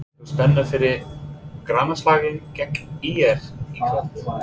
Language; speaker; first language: Icelandic; non-native, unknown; English